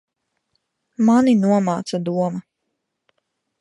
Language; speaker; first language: Latvian; native; Latvian